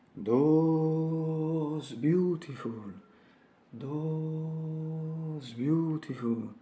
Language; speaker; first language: English; non-native, learner; Italian